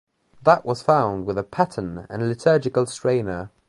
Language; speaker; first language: English; native; English